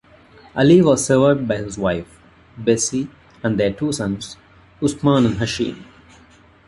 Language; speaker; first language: English; non-native, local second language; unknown